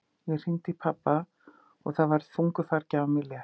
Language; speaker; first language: Icelandic; native; Icelandic